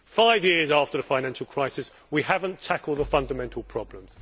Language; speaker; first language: English; native; English